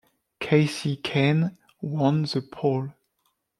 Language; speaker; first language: English; non-native, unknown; French